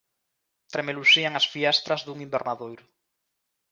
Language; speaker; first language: Galician; native; Galician